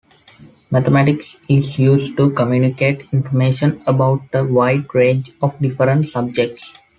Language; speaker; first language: English; non-native, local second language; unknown